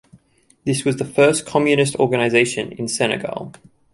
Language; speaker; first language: English; native; English